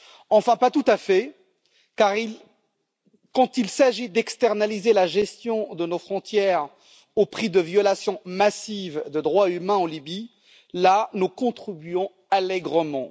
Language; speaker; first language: French; native; French